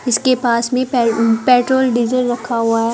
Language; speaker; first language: Hindi; native; Hindi